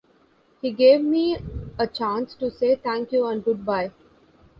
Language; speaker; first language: English; non-native, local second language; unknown